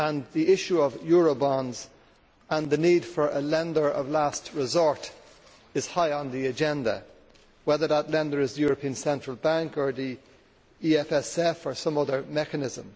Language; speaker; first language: English; native; English